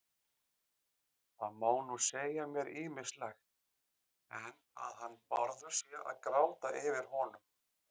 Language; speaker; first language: Icelandic; native; Icelandic